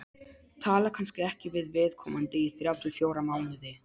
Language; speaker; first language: Icelandic; non-native, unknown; Polish